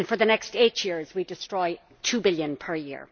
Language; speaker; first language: English; native; English